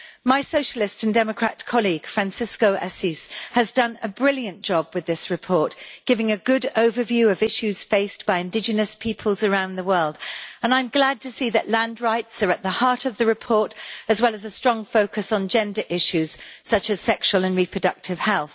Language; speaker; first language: English; native; English